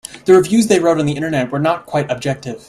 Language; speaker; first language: English; native; English